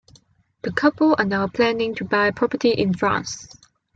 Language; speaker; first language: English; non-native, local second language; Cantonese